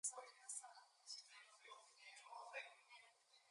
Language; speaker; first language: English; native; English